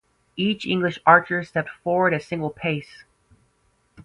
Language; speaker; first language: English; native; English